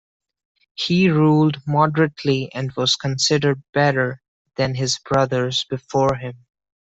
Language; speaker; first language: English; non-native, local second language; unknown